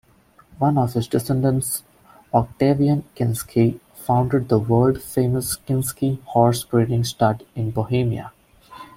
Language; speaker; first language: English; non-native, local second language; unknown